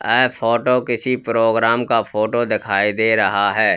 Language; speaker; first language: Hindi; native; Hindi